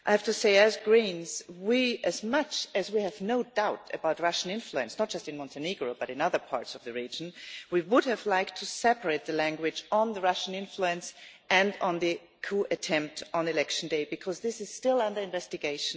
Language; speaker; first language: English; non-native, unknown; German